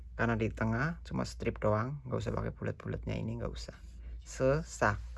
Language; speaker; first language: Indonesian; native; Indonesian